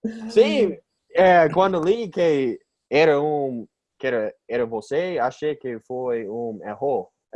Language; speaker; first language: Portuguese; non-native, learner; English